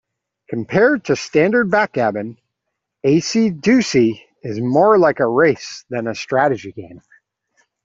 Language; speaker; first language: English; native; English